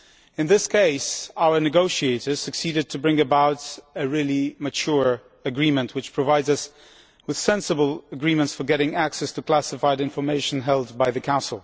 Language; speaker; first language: English; non-native, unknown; Polish